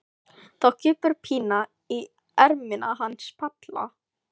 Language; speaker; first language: Icelandic; non-native, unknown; Filipino